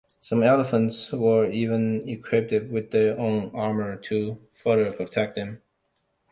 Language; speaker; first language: English; non-native, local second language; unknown